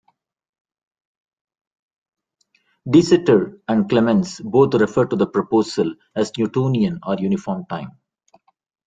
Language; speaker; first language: English; non-native, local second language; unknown